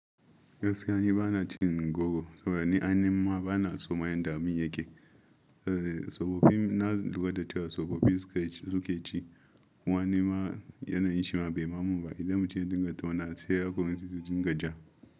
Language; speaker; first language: Hausa; non-native, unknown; Yoruba